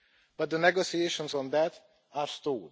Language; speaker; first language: English; non-native, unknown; Hungarian